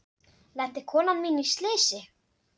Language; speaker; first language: Icelandic; non-native, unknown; Dutch